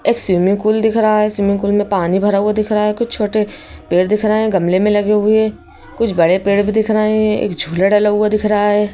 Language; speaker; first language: Hindi; native; Hindi